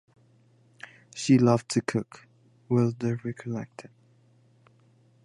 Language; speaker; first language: English; native; English